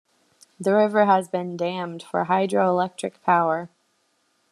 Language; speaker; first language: English; native; English